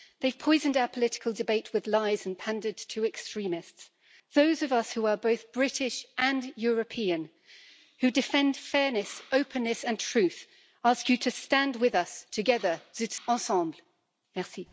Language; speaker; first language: English; native; English